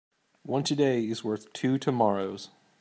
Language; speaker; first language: English; native; English